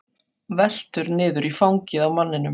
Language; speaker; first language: Icelandic; non-native, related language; Faroese